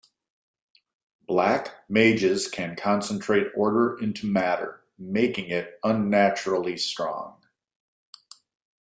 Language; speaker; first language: English; native; English